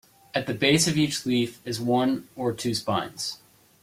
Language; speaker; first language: English; native; English